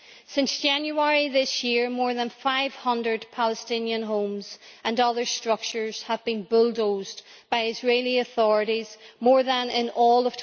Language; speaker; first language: English; native; English